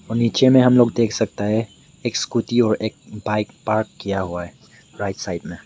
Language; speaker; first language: Hindi; non-native, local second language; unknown